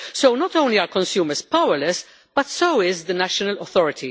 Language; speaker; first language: English; non-native, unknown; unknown